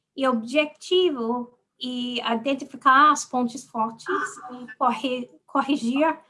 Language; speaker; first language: Portuguese; non-native, fluent; English